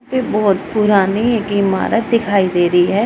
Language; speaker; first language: Hindi; non-native, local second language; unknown